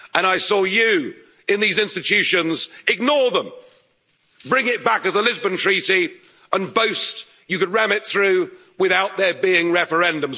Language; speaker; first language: English; native; English